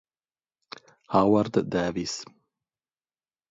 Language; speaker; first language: Italian; native; Italian